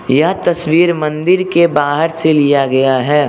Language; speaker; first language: Hindi; non-native, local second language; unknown